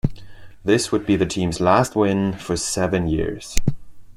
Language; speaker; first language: English; non-native, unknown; Spanish